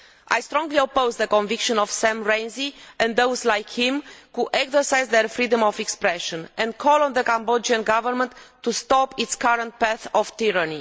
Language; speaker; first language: English; non-native, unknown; Romanian